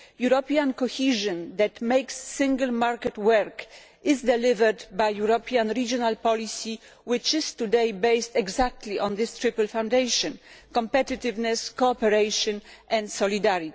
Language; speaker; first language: English; non-native, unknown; Polish